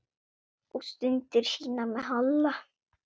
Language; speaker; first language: Icelandic; non-native, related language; Swedish